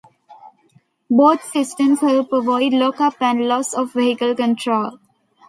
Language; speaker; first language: English; non-native, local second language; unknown